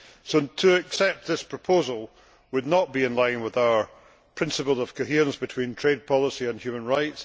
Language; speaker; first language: English; native; English